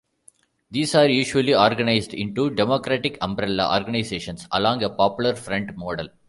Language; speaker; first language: English; non-native, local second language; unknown